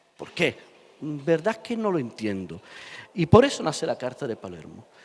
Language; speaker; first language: Spanish; non-native, fluent; Italian